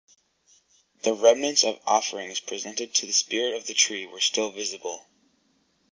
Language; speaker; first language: English; native; English